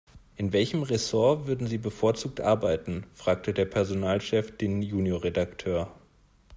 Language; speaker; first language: German; native; German